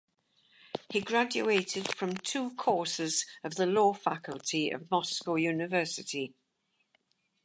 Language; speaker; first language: English; native; English